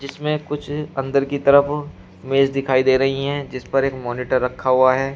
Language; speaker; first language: Hindi; native; Hindi